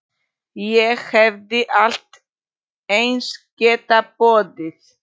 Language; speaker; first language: Icelandic; non-native, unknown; Polish